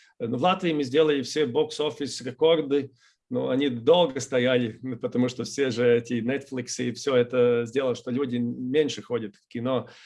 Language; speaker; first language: Russian; non-native, fluent; Latvian